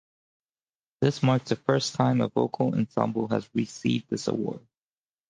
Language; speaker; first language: English; native; English